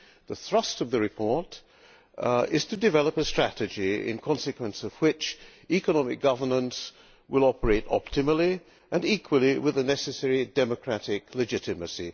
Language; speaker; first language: English; non-native, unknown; Hungarian